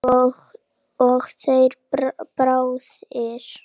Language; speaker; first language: Icelandic; native; Icelandic